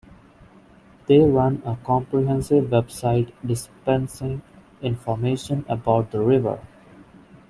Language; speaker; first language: English; non-native, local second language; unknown